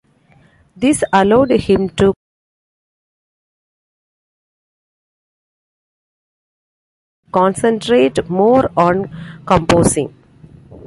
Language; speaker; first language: English; non-native, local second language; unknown